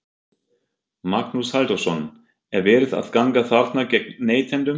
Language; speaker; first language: Icelandic; non-native, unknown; German